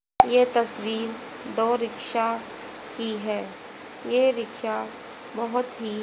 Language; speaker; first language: Hindi; native; Hindi